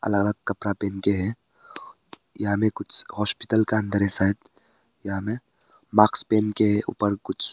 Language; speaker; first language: Hindi; early bilingual, other home language; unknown